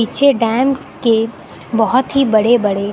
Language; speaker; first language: Hindi; native; Hindi